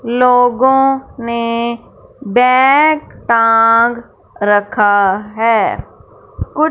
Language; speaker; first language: Hindi; non-native, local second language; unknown